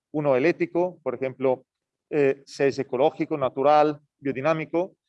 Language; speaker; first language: Spanish; non-native, fluent; Italian